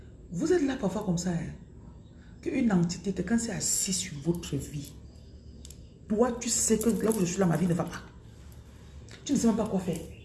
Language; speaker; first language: French; non-native, local second language; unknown